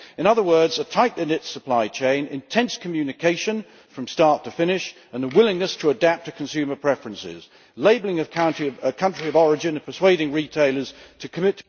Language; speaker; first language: English; native; English